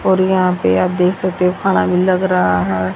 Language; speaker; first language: Hindi; native; Hindi